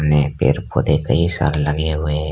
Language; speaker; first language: Hindi; non-native, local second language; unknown